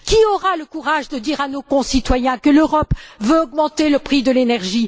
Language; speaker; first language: French; native; French